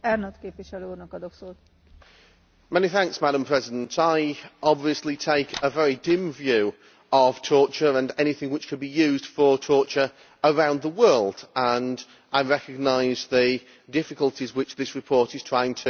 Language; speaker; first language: English; native; English